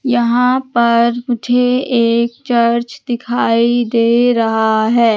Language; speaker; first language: Hindi; native; Hindi